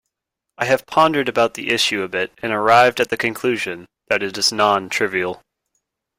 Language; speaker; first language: English; native; English